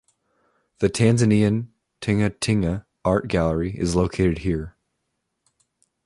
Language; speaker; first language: English; native; English